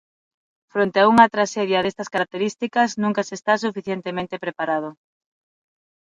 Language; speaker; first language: Galician; non-native, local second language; Spanish